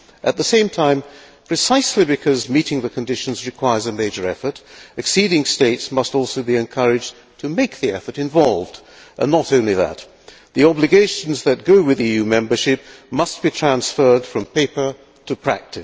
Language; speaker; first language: English; non-native, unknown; Hungarian